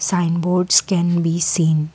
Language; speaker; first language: English; non-native, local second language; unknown